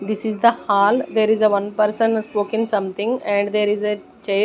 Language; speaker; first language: English; non-native, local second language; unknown